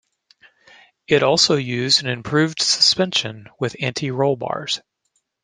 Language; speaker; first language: English; native; English